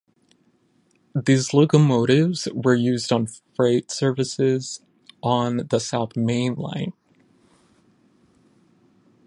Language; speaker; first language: English; native; English